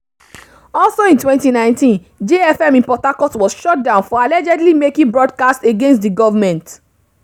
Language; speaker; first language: English; non-native, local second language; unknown